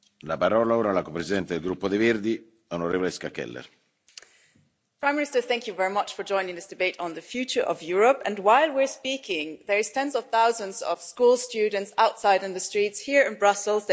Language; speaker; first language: English; non-native, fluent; German